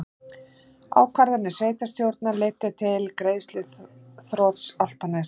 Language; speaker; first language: Icelandic; native; Icelandic